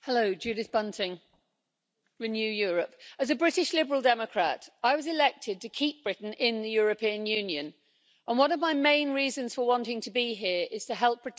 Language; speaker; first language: English; native; English